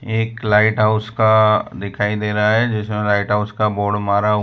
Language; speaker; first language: Hindi; non-native, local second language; Gujarati